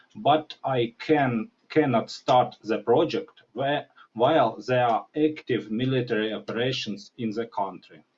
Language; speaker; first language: English; non-native, learner; Ukrainian